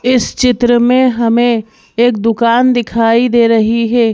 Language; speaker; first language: Hindi; native; Hindi